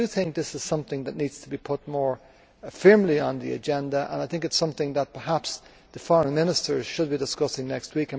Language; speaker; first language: English; native; English